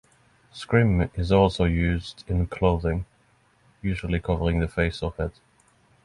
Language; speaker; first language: English; non-native, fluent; Norwegian